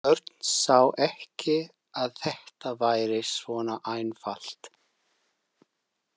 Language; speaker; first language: Icelandic; non-native, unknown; English